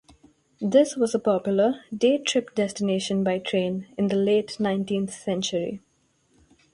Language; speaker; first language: English; non-native, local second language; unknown